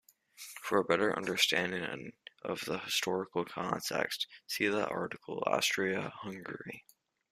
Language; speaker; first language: English; native; English